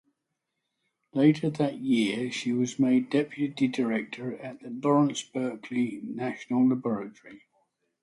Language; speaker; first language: English; native; English